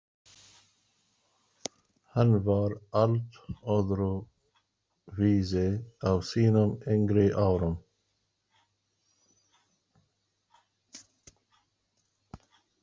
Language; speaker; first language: Icelandic; non-native, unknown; Arabic